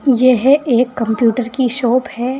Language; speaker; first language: Hindi; native; Hindi